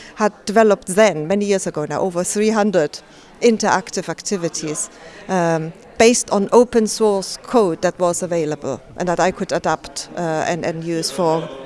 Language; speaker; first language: English; non-native, fluent; German